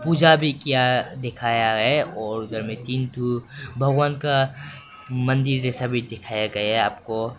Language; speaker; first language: Hindi; non-native, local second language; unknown